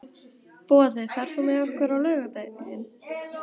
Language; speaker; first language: Icelandic; native; Icelandic